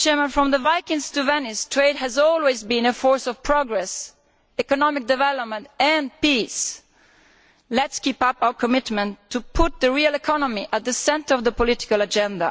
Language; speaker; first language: English; non-native, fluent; Italian